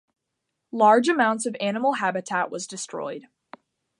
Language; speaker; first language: English; native; English